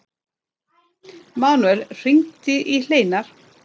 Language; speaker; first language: Icelandic; non-native, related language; Swedish